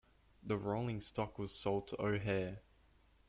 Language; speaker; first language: English; native; English